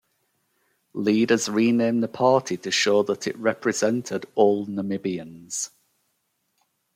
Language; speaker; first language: English; native; English